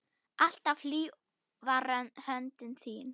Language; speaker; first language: Icelandic; non-native, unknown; German